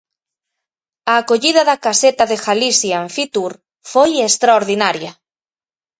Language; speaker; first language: Galician; native; Galician